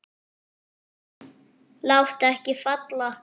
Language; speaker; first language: Icelandic; non-native, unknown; French